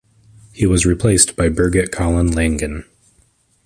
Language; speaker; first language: English; native; English